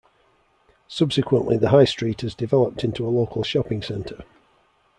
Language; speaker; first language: English; native; English